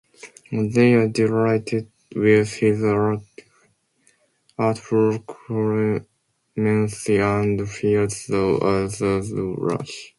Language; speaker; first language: English; non-native, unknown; Japanese